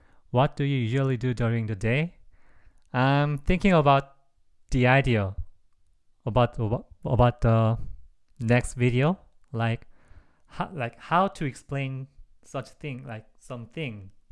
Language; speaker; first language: English; non-native, fluent; Korean